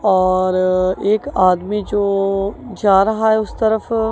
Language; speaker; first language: Hindi; non-native, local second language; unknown